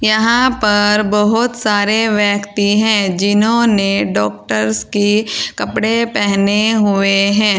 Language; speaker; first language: Hindi; native; Hindi